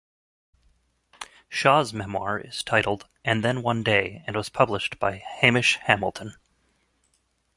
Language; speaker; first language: English; native; English